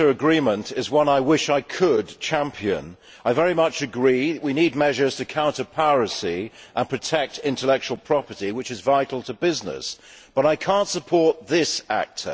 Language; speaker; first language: English; native; English